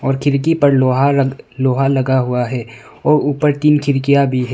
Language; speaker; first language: Hindi; non-native, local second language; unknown